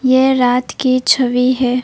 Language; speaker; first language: Hindi; non-native, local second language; Assamese